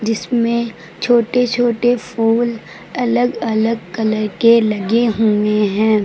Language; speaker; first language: Hindi; native; Hindi